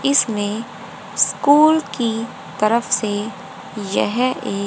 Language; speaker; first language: Hindi; native; Hindi